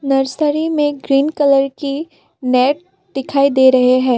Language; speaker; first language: Hindi; non-native, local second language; Assamese